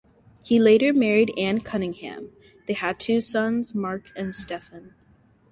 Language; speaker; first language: English; native; English